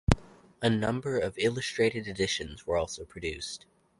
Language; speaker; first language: English; native; English